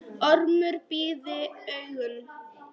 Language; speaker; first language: Icelandic; non-native, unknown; Polish